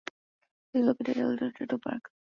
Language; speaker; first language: English; non-native, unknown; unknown